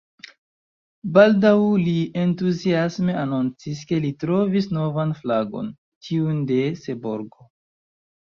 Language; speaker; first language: Esperanto; non-native, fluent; Chinese